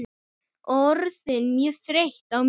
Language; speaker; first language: Icelandic; native; Icelandic